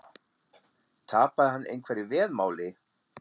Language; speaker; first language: Icelandic; non-native, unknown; German